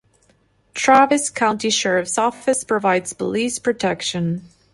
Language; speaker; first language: English; non-native, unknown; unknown